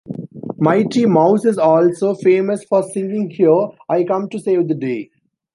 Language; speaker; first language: English; non-native, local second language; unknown